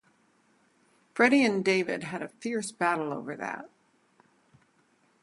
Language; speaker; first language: English; native; English